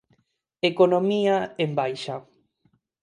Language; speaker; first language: Galician; non-native, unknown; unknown